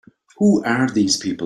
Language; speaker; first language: English; native; English